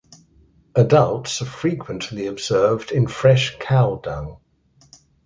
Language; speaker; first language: English; native; English